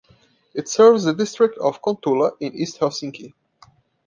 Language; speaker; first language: English; non-native, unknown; Portuguese